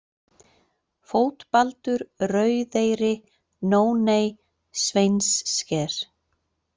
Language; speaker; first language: Icelandic; native; Icelandic